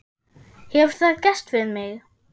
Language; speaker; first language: Icelandic; non-native, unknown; German